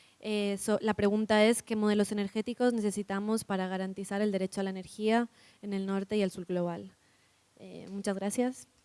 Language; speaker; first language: Spanish; native; Spanish